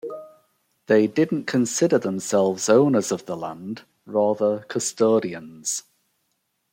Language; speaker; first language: English; native; English